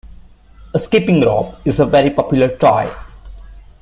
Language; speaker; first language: English; non-native, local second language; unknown